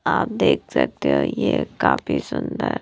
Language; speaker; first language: Hindi; non-native, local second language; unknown